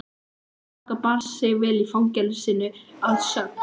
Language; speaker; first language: Icelandic; native; Icelandic